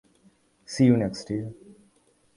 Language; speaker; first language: English; native; English